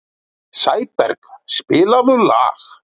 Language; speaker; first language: Icelandic; native; Icelandic